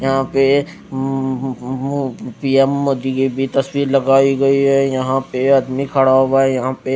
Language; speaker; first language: Hindi; non-native, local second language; Punjabi